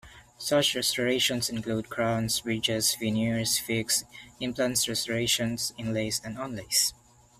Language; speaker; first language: English; non-native, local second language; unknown